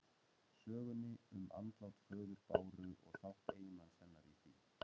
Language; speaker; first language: Icelandic; native; Icelandic